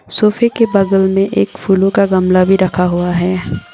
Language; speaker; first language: Hindi; non-native, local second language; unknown